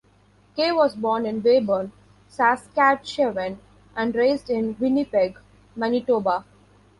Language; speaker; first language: English; non-native, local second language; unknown